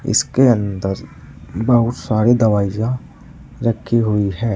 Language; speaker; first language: Hindi; native; Hindi